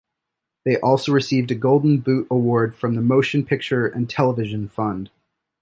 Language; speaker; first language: English; native; English